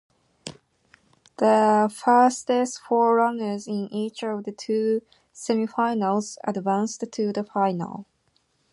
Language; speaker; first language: English; non-native, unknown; Japanese